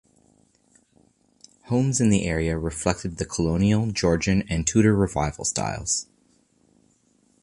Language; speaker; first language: English; native; English